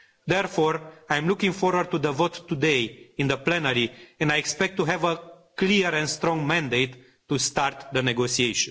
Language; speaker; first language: English; non-native, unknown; Romanian